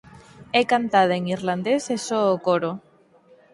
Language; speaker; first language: Galician; native; Galician